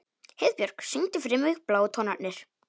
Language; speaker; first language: Icelandic; non-native, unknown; Polish